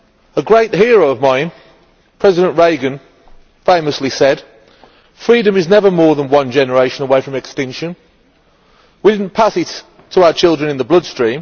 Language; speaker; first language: English; native; English